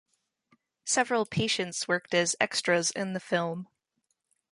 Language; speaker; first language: English; native; English